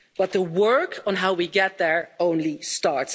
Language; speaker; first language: English; non-native, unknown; Dutch